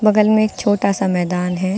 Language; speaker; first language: Hindi; native; Hindi